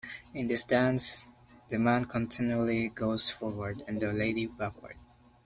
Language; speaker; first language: English; non-native, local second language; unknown